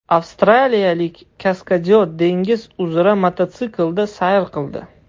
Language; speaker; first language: Uzbek; non-native, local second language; Russian